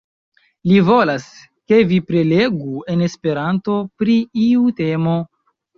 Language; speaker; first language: Esperanto; non-native, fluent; Chinese